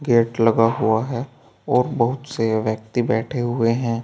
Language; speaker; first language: Hindi; native; Hindi